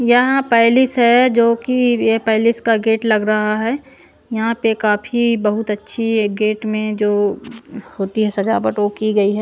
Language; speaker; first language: Hindi; non-native, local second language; Punjabi